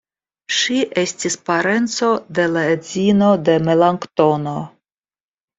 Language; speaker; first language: Esperanto; non-native, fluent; Russian